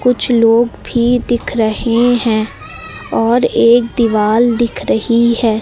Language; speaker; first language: Hindi; native; Hindi